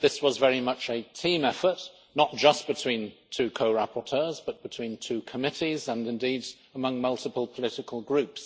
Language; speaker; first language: English; native; English